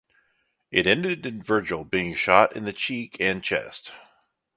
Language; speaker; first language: English; native; English